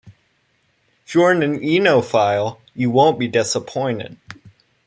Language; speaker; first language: English; native; English